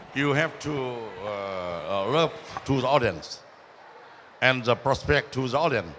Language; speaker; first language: English; non-native, learner; Vietnamese